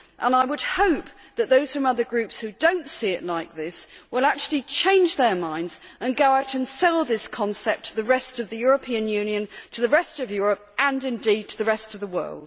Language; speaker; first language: English; native; English